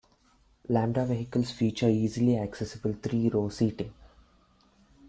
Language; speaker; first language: English; non-native, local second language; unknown